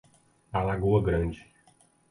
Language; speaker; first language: Portuguese; native; Portuguese